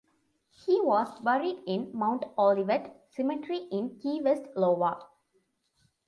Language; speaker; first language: English; non-native, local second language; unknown